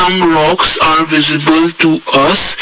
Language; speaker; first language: English; non-native, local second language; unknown